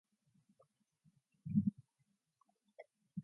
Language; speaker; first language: English; non-native, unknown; Mongolian